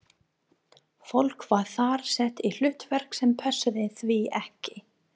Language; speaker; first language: Icelandic; non-native, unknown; English